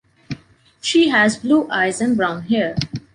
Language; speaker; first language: English; non-native, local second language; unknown